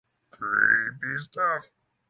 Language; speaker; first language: English; non-native, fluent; Norwegian